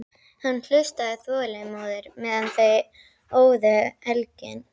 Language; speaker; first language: Icelandic; native; Icelandic